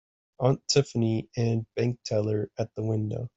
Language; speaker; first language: English; native; English